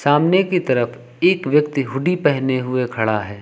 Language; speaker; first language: Hindi; native; Hindi